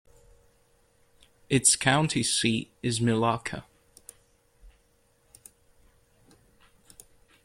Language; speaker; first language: English; native; English